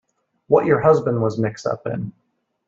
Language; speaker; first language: English; native; English